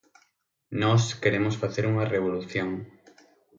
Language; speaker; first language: Galician; native; Galician